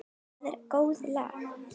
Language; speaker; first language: Icelandic; native; Icelandic